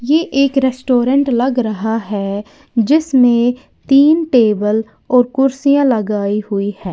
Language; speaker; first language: Hindi; native; Hindi